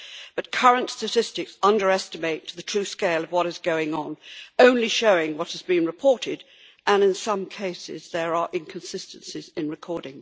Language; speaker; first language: English; native; English